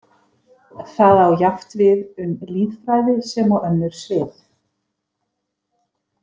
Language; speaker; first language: Icelandic; native; Icelandic